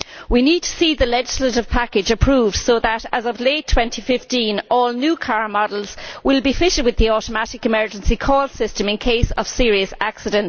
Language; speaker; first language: English; native; English